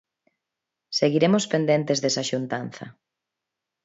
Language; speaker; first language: Galician; non-native, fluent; Spanish